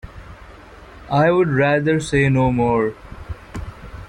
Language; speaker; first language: English; non-native, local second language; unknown